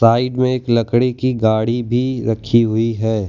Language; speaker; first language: Hindi; non-native, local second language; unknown